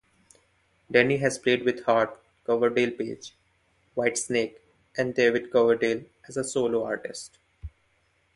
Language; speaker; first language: English; non-native, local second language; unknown